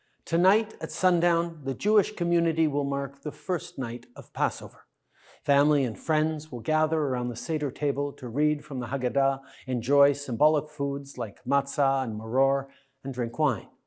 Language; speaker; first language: English; early bilingual, other home language; French